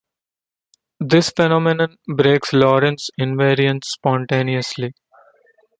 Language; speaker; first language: English; non-native, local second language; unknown